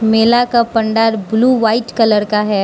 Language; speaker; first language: Hindi; non-native, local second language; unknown